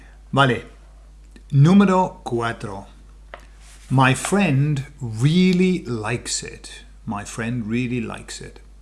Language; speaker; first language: English; native; English